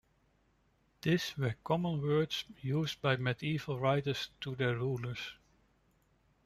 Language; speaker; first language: English; non-native, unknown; Dutch